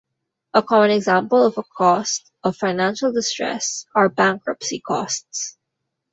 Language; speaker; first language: English; non-native, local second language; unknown